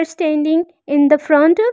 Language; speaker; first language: English; non-native, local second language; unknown